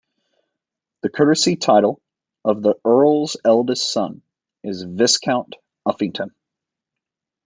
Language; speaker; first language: English; native; English